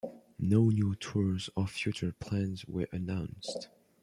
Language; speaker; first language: English; non-native, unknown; French